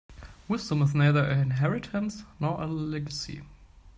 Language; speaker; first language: English; non-native, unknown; German